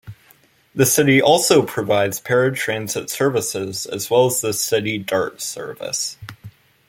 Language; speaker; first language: English; native; English